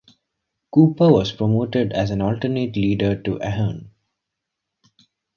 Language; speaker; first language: English; non-native, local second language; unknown